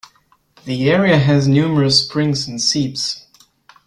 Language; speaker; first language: English; non-native, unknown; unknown